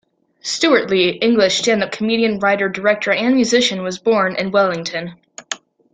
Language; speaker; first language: English; native; English